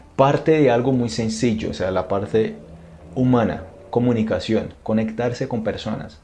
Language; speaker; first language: Spanish; non-native, fluent; Portuguese